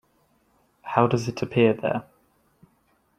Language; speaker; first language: English; native; English